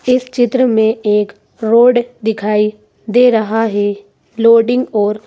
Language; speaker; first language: Hindi; native; Hindi